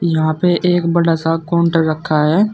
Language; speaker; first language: Hindi; native; Hindi